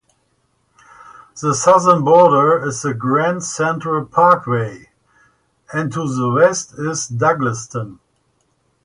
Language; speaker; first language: English; native; English